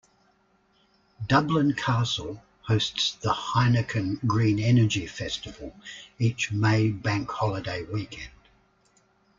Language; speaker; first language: English; native; English